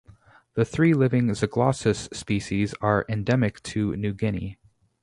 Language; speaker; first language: English; native; English